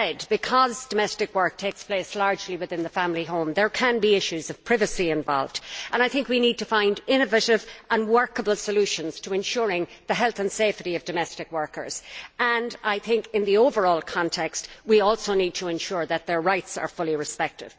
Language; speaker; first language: English; native; English